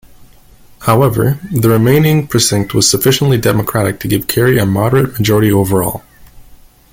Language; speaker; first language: English; native; English